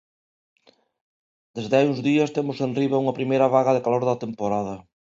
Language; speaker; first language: Galician; non-native, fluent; Spanish